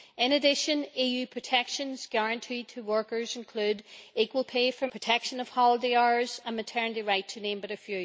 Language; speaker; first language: English; native; English